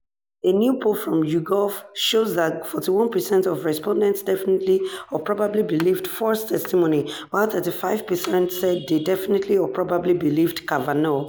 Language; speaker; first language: English; non-native, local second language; Yoruba